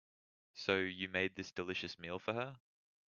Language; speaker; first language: English; native; English